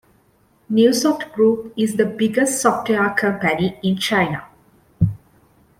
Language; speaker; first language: English; non-native, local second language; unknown